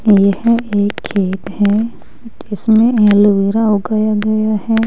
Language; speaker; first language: Hindi; native; Hindi